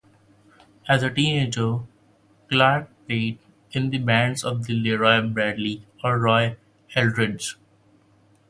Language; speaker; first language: English; non-native, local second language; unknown